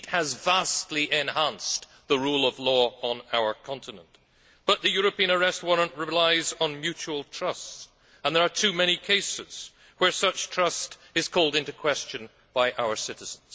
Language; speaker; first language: English; native; English